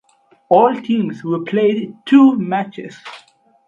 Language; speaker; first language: English; non-native, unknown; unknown